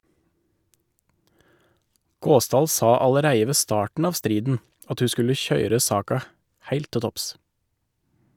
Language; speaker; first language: Norwegian; native; Norwegian